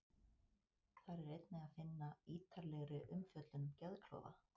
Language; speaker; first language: Icelandic; native; Icelandic